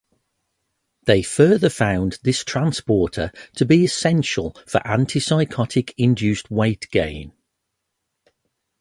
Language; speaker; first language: English; native; English